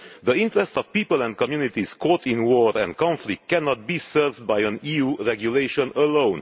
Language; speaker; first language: English; non-native, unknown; Romanian